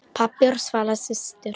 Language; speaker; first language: Icelandic; non-native, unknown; Polish